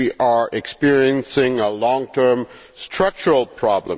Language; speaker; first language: English; non-native, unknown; German